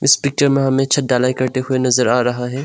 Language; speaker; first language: Hindi; non-native, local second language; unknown